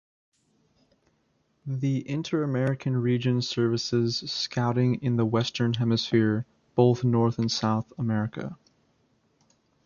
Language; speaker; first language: English; native; English